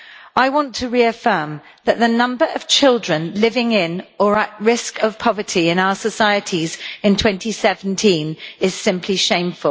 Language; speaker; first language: English; native; English